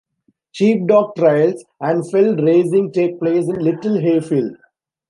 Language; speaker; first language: English; non-native, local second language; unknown